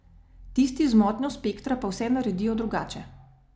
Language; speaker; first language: Slovenian; native; Slovenian